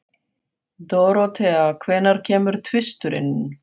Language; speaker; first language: Icelandic; non-native, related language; Faroese